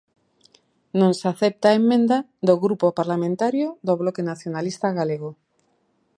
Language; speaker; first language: Galician; native; Galician